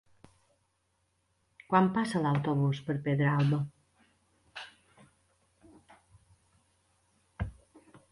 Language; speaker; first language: Catalan; native; Catalan